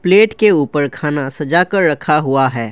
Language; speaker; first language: Hindi; non-native, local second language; Assamese